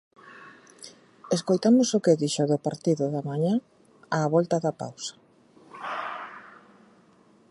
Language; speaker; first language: Galician; native; Galician